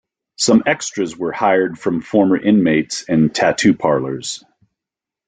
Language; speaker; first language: English; native; English